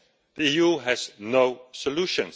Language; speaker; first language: English; non-native, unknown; Dutch